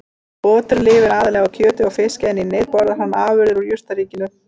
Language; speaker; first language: Icelandic; native; Icelandic